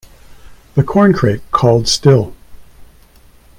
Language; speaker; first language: English; native; English